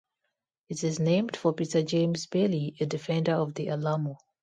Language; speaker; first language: English; non-native, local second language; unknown